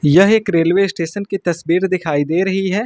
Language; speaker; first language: Hindi; native; Hindi